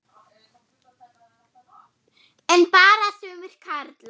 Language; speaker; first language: Icelandic; non-native, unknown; German